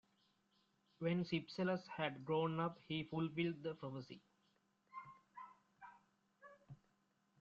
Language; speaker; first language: English; non-native, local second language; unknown